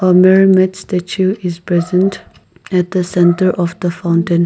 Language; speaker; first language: English; non-native, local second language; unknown